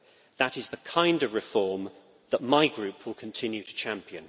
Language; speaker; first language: English; native; English